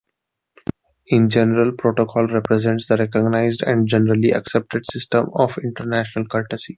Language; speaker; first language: English; non-native, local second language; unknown